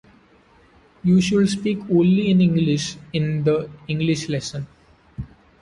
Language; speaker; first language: English; non-native, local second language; Marathi